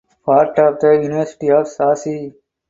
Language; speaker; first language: English; non-native, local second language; Tamil